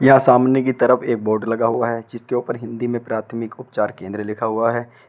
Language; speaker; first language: Hindi; native; Hindi